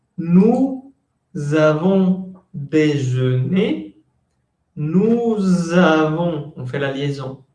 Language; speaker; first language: French; non-native, fluent; Spanish